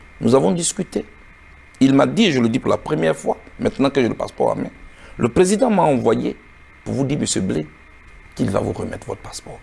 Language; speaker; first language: French; non-native, local second language; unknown